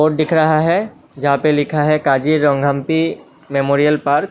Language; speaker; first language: Hindi; non-native, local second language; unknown